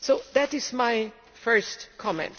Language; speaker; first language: English; non-native, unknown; German